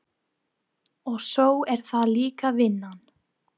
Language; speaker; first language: Icelandic; non-native, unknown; English